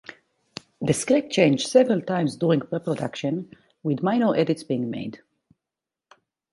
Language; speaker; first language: English; non-native, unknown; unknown